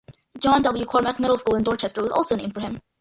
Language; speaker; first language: English; early bilingual, other home language; Malayalam